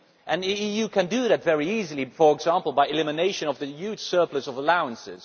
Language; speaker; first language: English; non-native, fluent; Dutch